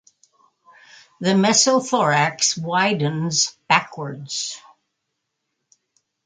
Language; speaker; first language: English; native; English